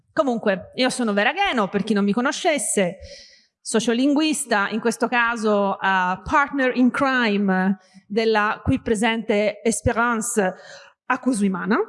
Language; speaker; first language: Italian; early bilingual, other home language; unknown